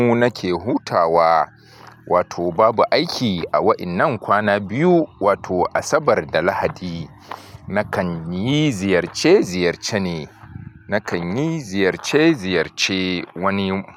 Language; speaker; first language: Hausa; native; Hausa